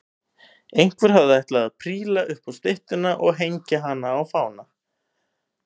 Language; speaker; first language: Icelandic; native; Icelandic